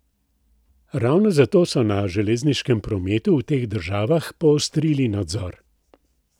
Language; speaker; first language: Slovenian; native; Slovenian